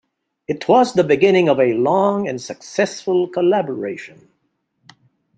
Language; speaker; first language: English; non-native, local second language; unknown